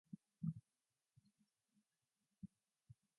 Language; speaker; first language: English; non-native, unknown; Mongolian